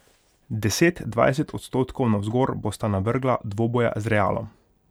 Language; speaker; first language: Slovenian; non-native, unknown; Hungarian